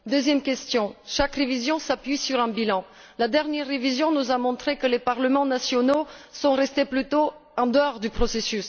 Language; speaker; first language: French; non-native, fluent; Bulgarian